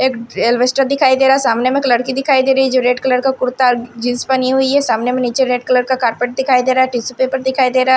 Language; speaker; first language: Hindi; non-native, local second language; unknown